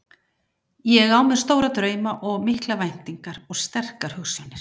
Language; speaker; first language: Icelandic; native; Icelandic